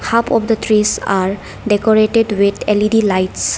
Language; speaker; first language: English; non-native, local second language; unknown